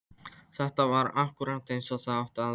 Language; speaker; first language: Icelandic; non-native, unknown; Polish